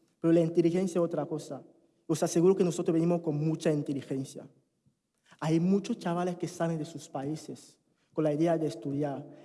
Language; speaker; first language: Spanish; non-native, fluent; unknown